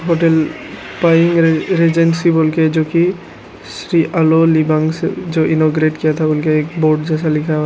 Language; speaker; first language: Hindi; non-native, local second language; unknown